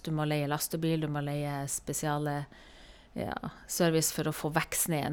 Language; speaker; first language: Norwegian; native; Norwegian